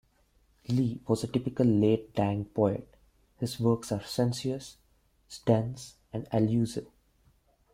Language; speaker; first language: English; non-native, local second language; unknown